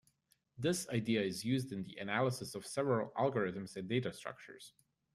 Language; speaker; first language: English; native; English